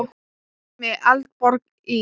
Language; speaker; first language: Icelandic; non-native, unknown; Thai